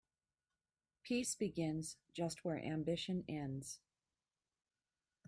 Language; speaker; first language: English; native; English